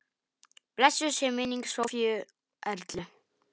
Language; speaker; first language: Icelandic; non-native, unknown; Polish